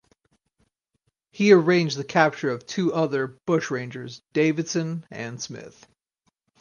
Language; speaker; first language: English; native; English